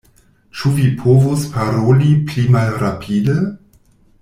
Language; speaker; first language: Esperanto; non-native, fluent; German